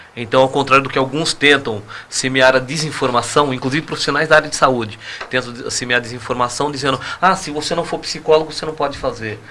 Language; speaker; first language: Portuguese; native; Portuguese